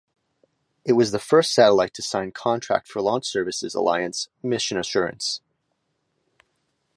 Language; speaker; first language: English; native; English